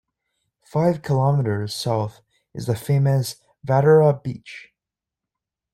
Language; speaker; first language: English; native; English